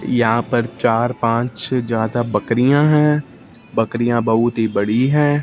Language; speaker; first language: Hindi; non-native, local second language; Punjabi